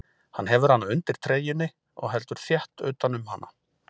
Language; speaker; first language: Icelandic; native; Icelandic